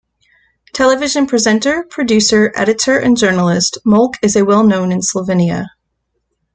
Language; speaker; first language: English; native; English